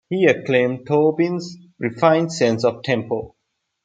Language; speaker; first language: English; non-native, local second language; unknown